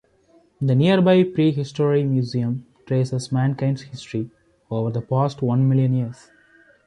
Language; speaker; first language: English; non-native, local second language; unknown